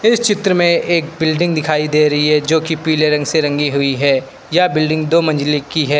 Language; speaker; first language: Hindi; native; Hindi